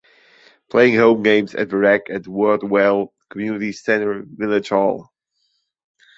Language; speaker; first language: English; non-native, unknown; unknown